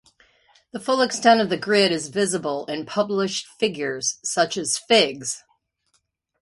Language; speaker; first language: English; native; English